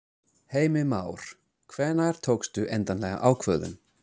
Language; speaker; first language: Icelandic; non-native, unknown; English